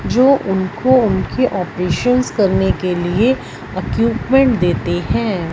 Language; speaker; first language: Hindi; non-native, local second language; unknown